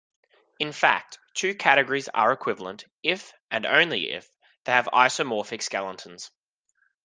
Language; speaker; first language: English; native; English